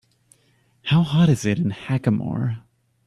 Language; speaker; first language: English; native; English